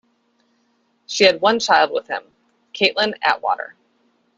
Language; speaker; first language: English; native; English